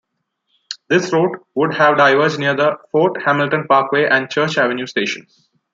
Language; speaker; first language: English; non-native, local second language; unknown